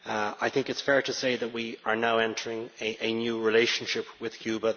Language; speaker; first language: English; native; English